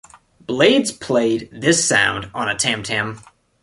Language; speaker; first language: English; native; English